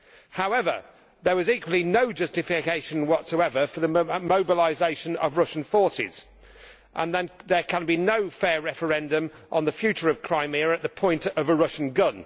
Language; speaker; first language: English; native; English